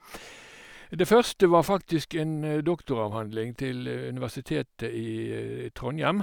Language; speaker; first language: Norwegian; native; Norwegian